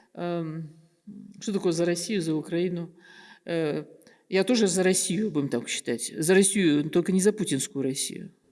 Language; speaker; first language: Russian; native; Russian